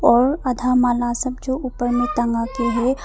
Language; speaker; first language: Hindi; early bilingual, other home language; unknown